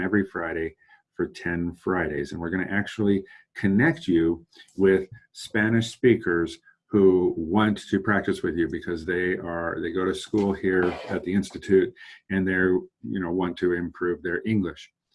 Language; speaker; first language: English; native; English